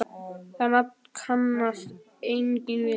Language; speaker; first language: Icelandic; native; Icelandic